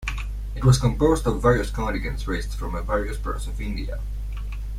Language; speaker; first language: English; non-native, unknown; Polish